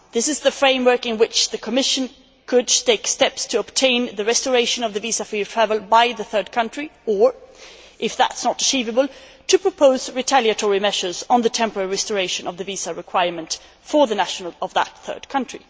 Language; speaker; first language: English; non-native, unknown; Swedish